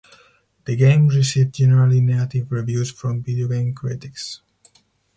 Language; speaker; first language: English; non-native, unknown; Spanish